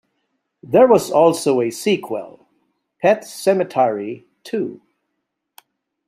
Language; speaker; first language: English; non-native, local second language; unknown